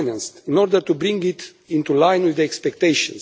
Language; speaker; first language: English; non-native, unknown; Romanian